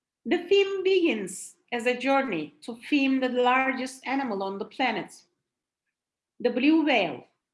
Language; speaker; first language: English; non-native, fluent; Turkish